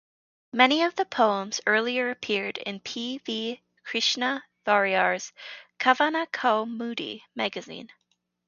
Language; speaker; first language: English; native; English